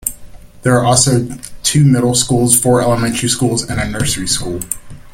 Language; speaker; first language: English; native; English